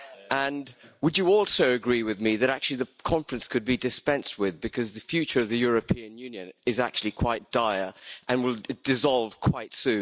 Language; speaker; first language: English; native; English